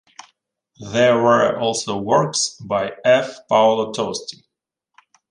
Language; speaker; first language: English; non-native, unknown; Ukrainian